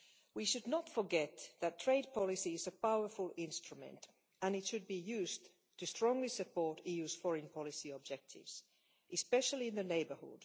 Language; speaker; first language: English; non-native, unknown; Finnish